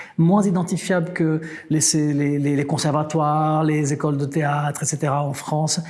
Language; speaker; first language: French; non-native, fluent; Portuguese